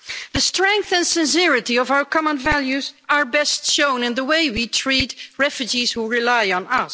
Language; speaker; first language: English; non-native, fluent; Dutch